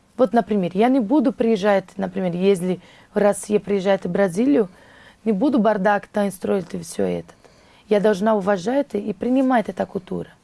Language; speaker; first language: Russian; non-native, fluent; Portuguese